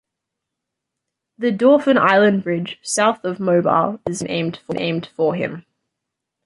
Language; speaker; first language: English; native; English